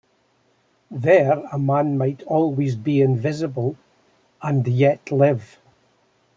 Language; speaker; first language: English; native; English